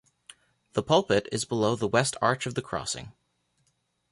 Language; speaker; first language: English; native; English